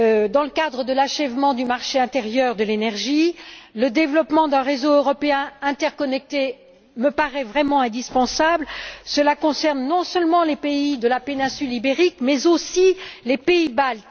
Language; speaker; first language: French; native; French